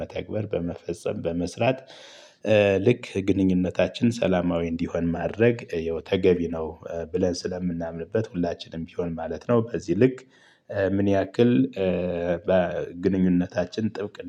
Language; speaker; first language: Amharic; native; Amharic